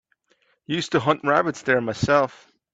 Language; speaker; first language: English; native; English